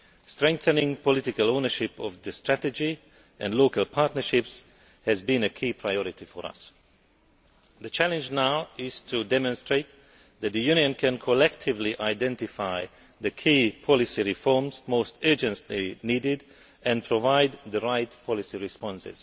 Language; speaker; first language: English; non-native, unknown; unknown